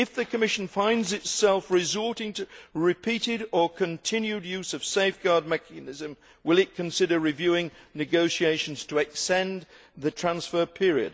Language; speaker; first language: English; native; English